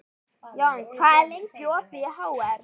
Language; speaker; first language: Icelandic; native; Icelandic